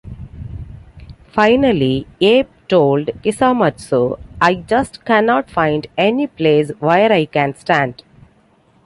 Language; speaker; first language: English; non-native, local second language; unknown